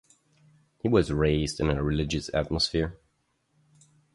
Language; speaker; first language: English; non-native, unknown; German